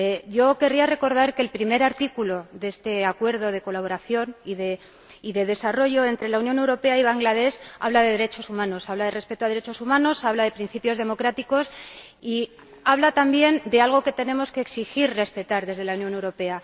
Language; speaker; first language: Spanish; native; Spanish